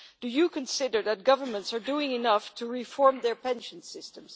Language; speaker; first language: English; non-native, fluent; Dutch